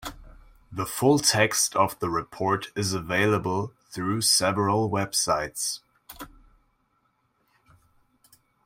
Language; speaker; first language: English; non-native, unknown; German